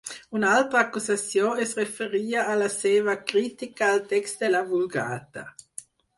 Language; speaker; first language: Catalan; non-native, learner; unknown